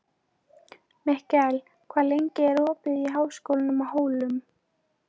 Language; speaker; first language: Icelandic; non-native, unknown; Polish